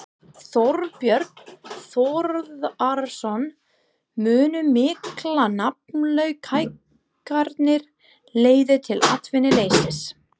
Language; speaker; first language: Icelandic; non-native, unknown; English